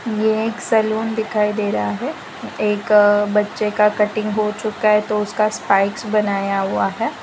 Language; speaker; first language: Hindi; non-native, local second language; Gujarati